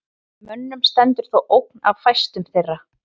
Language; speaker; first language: Icelandic; native; Icelandic